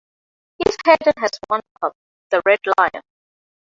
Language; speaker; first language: English; non-native, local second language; Divehi